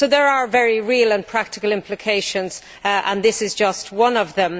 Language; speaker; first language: English; native; English